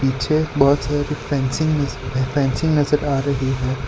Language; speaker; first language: Hindi; non-native, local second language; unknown